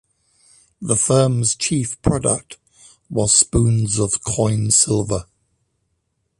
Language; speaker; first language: English; native; English